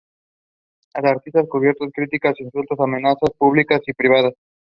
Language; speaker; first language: English; non-native, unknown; Spanish